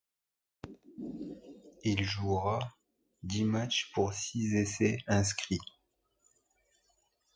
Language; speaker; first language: French; non-native, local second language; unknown